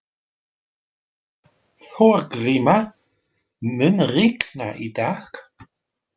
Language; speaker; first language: Icelandic; non-native, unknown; Dutch